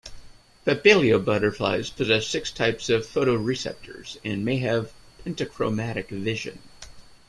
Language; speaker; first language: English; native; English